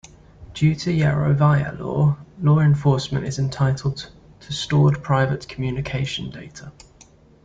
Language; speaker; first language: English; native; English